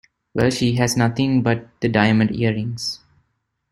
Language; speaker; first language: English; non-native, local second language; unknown